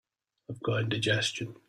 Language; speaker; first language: English; native; English